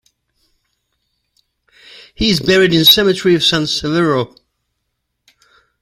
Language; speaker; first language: English; native; English